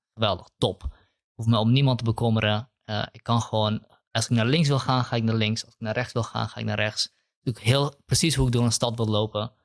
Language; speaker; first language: Dutch; early bilingual, other home language; Kurdish